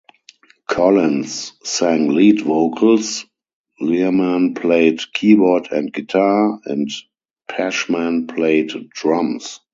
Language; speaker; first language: English; non-native, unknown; German